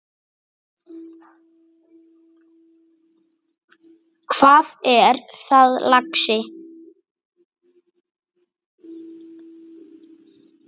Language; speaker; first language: Icelandic; native; Icelandic